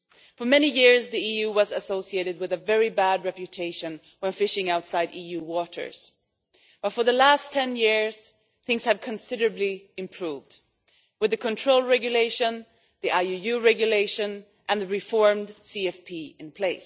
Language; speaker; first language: English; non-native, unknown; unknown